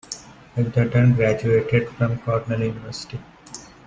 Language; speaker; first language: English; non-native, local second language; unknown